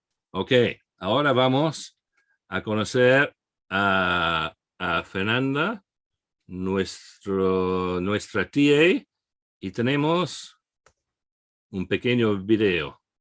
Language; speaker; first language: Spanish; non-native, fluent; English